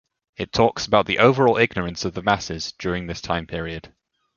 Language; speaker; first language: English; native; English